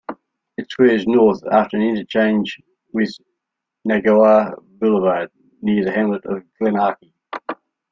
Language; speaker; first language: English; native; English